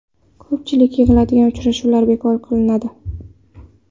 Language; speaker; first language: Uzbek; non-native, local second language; Kara-Kalpak